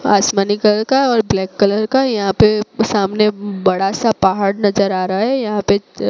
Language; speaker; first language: Hindi; non-native, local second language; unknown